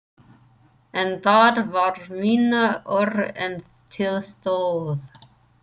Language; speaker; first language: Icelandic; non-native, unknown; English